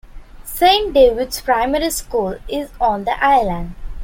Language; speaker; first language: English; non-native, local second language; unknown